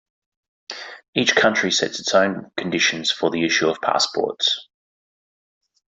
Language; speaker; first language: English; native; English